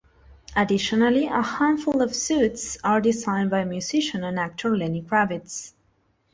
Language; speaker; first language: English; non-native, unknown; Spanish